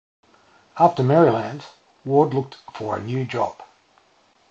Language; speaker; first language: English; native; English